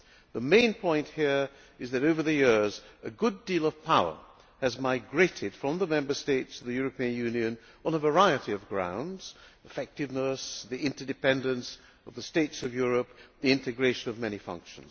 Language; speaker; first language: English; non-native, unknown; Hungarian